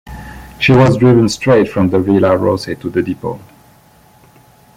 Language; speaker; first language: English; non-native, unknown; French